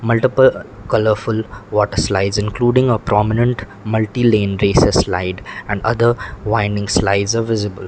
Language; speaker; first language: English; non-native, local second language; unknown